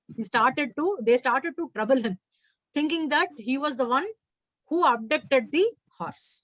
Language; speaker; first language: English; non-native, local second language; Tamil